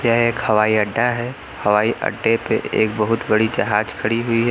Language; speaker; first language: Hindi; native; Hindi